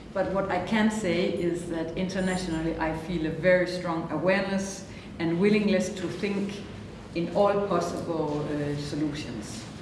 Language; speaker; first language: English; non-native, fluent; Danish